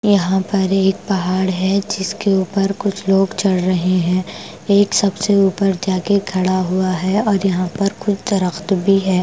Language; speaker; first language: Hindi; non-native, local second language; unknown